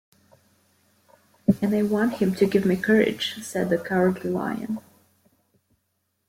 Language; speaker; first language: English; native; English